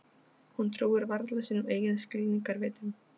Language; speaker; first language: Icelandic; non-native, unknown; Polish